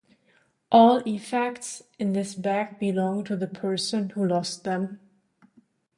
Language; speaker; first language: English; native; English